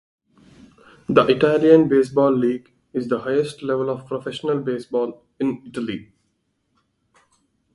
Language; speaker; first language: English; non-native, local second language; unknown